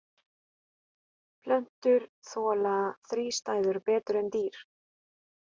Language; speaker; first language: Icelandic; non-native, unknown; Polish